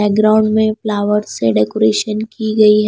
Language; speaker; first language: Hindi; non-native, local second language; Punjabi